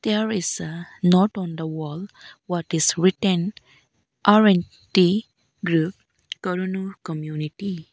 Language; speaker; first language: English; non-native, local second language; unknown